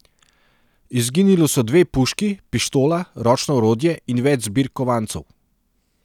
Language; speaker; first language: Slovenian; non-native, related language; Serbian